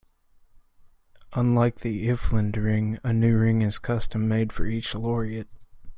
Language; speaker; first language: English; native; English